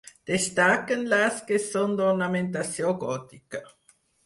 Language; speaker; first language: Catalan; non-native, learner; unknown